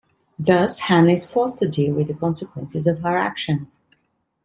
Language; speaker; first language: English; non-native, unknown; Italian